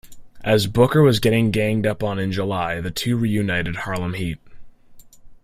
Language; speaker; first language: English; native; English